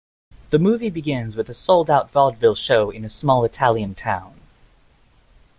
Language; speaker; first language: English; native; English